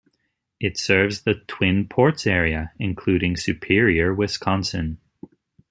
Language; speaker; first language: English; native; English